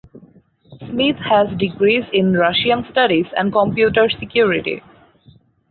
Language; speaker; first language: English; non-native, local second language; Bangla